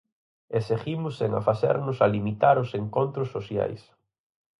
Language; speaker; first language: Galician; native; Galician